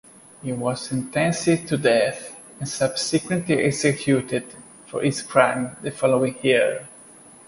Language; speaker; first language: English; non-native, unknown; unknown